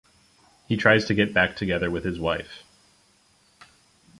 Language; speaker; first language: English; native; English